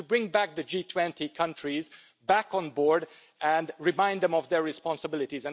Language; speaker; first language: English; non-native, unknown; Hungarian